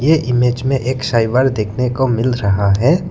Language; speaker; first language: Hindi; non-native, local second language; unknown